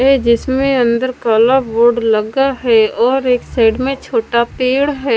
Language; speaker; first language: Hindi; non-native, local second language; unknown